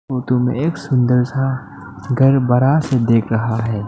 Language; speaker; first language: Hindi; non-native, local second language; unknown